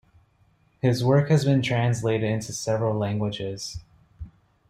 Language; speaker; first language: English; native; English